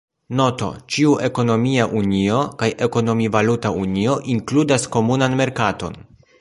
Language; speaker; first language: Esperanto; non-native, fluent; Polish